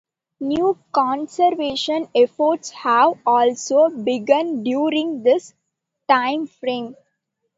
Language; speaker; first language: English; non-native, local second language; Tamil